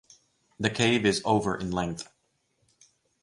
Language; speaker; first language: English; native; English